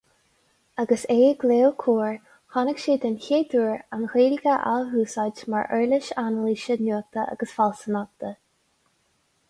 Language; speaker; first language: Irish; non-native, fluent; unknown